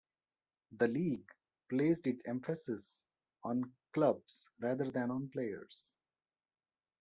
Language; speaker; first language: English; non-native, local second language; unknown